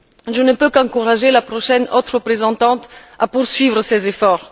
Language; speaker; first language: French; non-native, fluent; Bulgarian